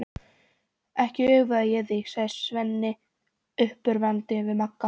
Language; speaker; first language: Icelandic; non-native, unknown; Polish